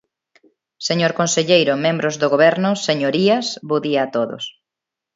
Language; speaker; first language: Galician; non-native, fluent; Spanish